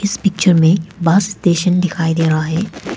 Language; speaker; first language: Hindi; non-native, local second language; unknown